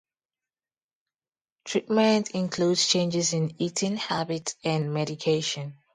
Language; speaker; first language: English; non-native, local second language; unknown